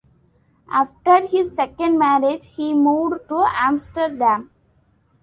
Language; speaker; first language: English; non-native, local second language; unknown